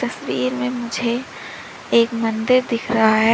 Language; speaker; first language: Hindi; native; Hindi